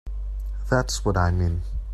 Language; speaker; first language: English; non-native, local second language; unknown